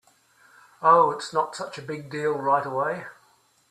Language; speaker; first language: English; native; English